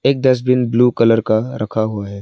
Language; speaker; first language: Hindi; non-native, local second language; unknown